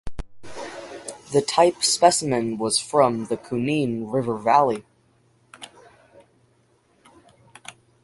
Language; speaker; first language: English; native; English